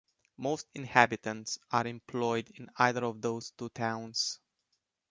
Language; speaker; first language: English; non-native, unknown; Romanian